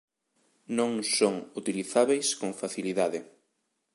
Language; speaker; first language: Galician; native; Galician